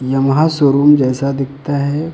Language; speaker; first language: Hindi; native; Hindi